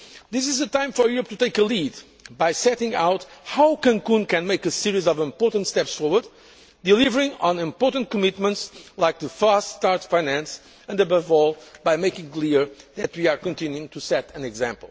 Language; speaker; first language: English; non-native, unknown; Portuguese